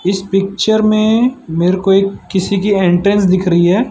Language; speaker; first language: Hindi; non-native, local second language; Gujarati